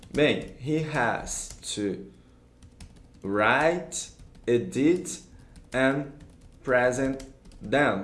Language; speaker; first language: English; non-native, fluent; Portuguese